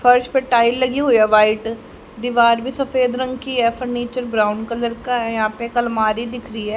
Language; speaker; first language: Hindi; native; Hindi